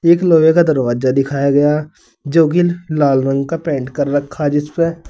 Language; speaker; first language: Hindi; native; Hindi